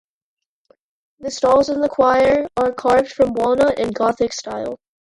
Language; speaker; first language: English; non-native, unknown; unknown